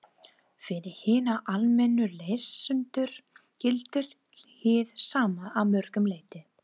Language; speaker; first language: Icelandic; non-native, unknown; English